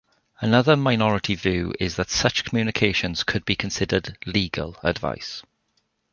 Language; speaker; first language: English; native; English